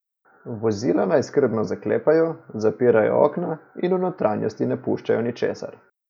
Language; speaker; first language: Slovenian; native; Slovenian